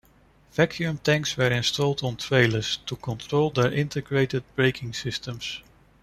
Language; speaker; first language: English; non-native, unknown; Dutch